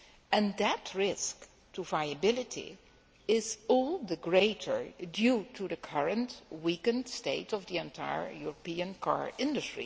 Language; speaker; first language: English; non-native, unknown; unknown